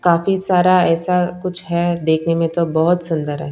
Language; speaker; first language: Hindi; non-native, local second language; Punjabi